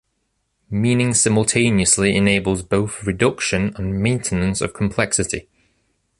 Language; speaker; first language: English; native; English